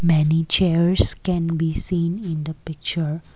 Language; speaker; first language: English; non-native, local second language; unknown